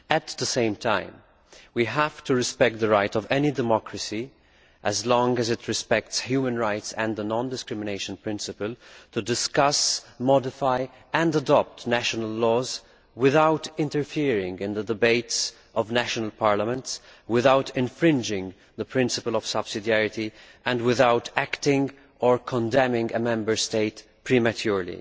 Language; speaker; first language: English; non-native, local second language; Maltese